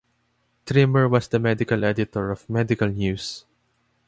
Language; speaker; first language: English; non-native, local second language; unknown